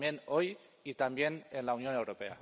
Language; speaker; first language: Spanish; non-native, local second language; Catalan